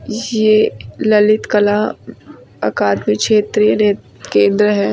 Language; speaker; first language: Hindi; native; Hindi